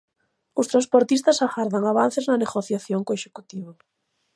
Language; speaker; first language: Galician; native; Galician